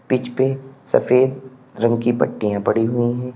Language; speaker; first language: Hindi; native; Hindi